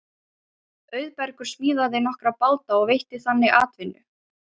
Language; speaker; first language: Icelandic; non-native, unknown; Ukrainian